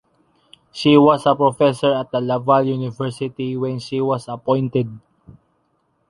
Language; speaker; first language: English; non-native, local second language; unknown